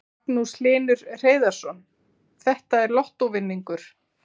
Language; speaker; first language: Icelandic; native; Icelandic